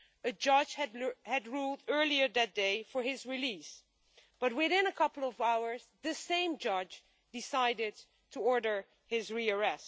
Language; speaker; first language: English; non-native, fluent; Dutch